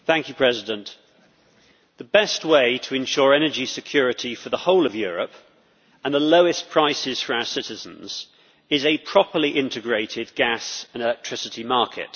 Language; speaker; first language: English; native; English